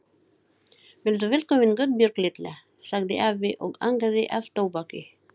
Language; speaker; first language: Icelandic; non-native, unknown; Filipino